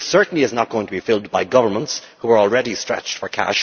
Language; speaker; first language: English; native; English